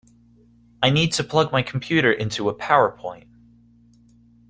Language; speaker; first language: English; native; English